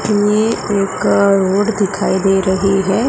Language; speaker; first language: Hindi; non-native, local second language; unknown